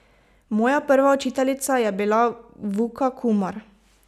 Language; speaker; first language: Slovenian; native; Slovenian